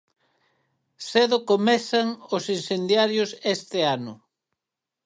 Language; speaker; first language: Galician; native; Galician